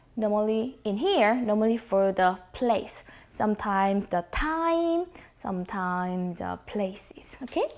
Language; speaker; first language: English; non-native, fluent; Korean